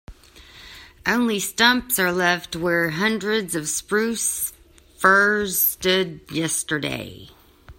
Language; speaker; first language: English; native; English